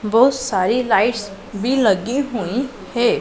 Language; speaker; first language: Hindi; non-native, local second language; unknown